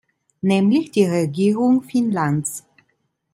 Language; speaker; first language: German; non-native, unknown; Italian